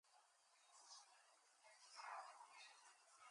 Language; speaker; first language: English; native; English